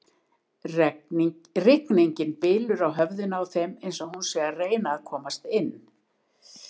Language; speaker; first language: Icelandic; native; Icelandic